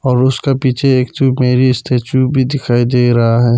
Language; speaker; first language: Hindi; non-native, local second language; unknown